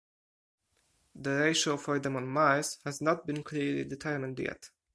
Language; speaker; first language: English; non-native, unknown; Polish